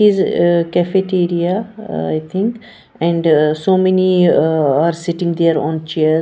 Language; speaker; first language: English; non-native, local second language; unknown